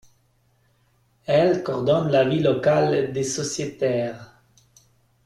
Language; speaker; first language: French; non-native, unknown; German